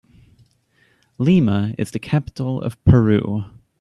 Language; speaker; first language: English; native; English